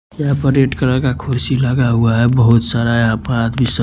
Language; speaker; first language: Hindi; non-native, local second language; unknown